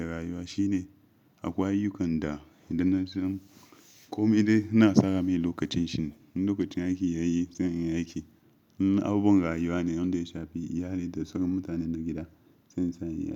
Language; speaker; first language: Hausa; non-native, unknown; Yoruba